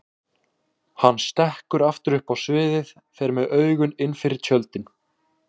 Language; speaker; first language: Icelandic; native; Icelandic